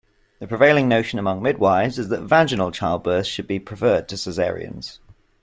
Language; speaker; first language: English; native; English